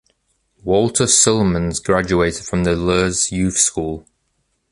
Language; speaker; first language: English; native; English